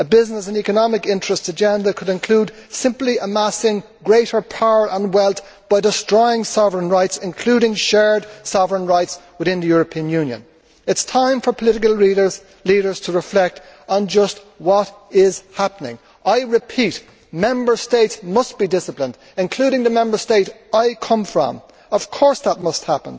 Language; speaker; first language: English; native; English